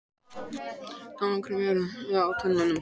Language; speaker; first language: Icelandic; native; Icelandic